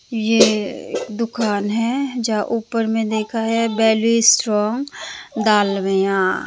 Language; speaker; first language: Hindi; non-native, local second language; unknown